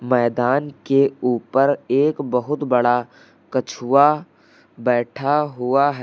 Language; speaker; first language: Hindi; native; Hindi